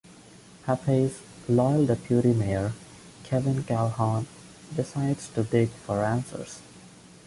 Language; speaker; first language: English; non-native, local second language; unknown